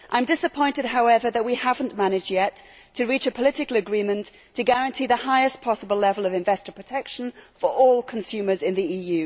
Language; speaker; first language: English; native; English